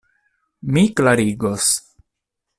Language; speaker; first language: Esperanto; non-native, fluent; Italian